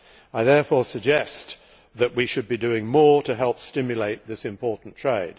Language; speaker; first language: English; native; English